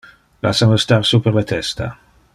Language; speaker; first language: Interlingua; non-native, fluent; Dutch